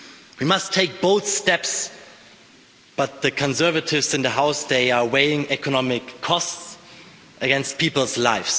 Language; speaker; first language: English; non-native, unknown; German